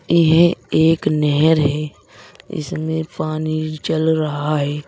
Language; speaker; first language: Hindi; native; Hindi